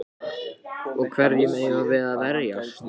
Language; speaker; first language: Icelandic; non-native, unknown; Japanese